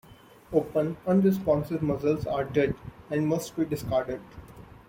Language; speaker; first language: English; non-native, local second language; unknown